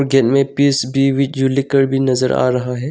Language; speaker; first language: Hindi; non-native, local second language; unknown